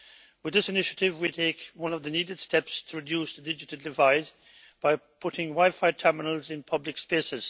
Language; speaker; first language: English; native; English